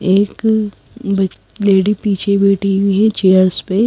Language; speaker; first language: Hindi; native; Hindi